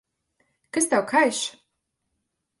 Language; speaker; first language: Latvian; native; Latvian